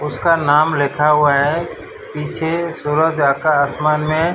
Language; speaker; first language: Hindi; non-native, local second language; Gujarati